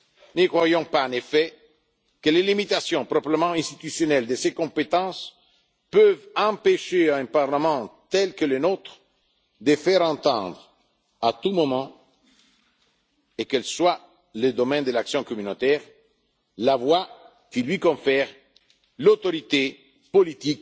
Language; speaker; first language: French; non-native, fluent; Italian